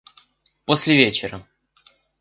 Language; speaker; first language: Russian; native; Russian